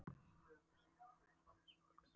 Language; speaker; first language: Icelandic; non-native, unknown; Polish